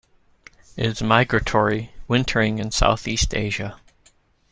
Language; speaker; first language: English; native; English